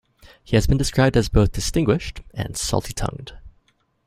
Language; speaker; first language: English; native; English